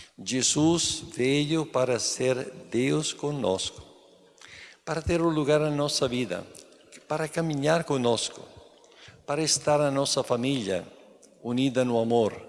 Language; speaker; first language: Portuguese; non-native, fluent; Italian